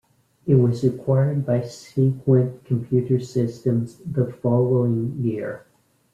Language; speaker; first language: English; native; English